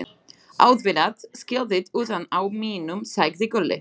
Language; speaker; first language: Icelandic; non-native, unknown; Slovak